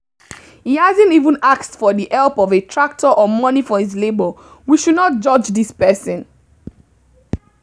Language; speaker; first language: English; non-native, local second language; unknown